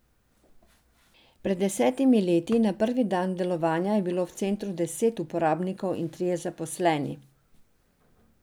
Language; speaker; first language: Slovenian; non-native, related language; Serbian